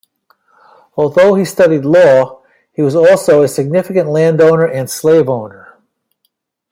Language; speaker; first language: English; native; English